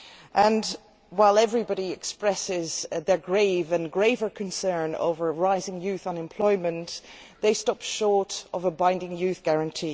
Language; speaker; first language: English; non-native, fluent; Dutch